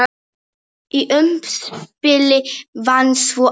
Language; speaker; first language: Icelandic; non-native, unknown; Polish